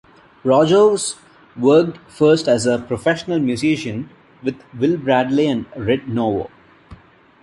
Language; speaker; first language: English; non-native, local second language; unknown